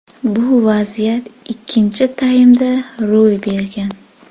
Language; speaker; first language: Uzbek; native; Uzbek